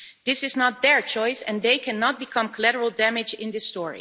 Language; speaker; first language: English; non-native, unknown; Dutch